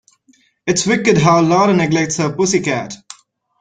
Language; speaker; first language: English; non-native, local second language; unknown